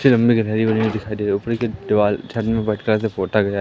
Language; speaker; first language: Hindi; native; Hindi